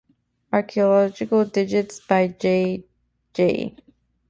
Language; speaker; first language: English; native; English